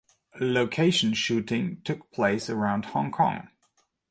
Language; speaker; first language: English; non-native, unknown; German